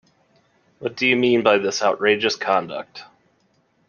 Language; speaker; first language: English; native; English